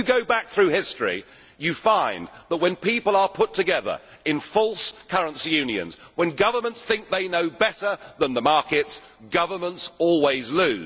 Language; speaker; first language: English; native; English